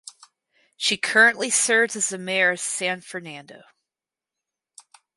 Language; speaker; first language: English; native; English